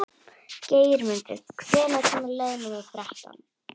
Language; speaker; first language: Icelandic; native; Icelandic